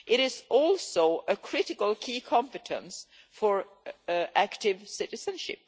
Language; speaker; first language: English; non-native, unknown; Swedish